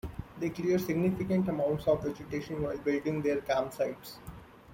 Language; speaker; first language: English; non-native, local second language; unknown